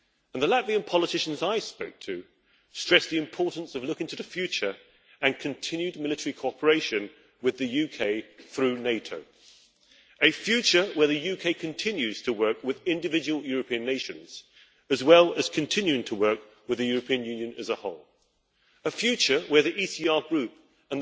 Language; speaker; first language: English; native; English